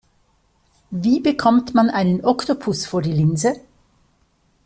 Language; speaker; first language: German; native; German